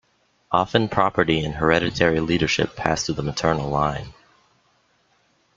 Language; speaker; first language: English; native; English